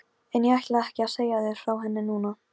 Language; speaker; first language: Icelandic; non-native, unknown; Polish